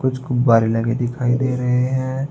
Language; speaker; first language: Hindi; native; Hindi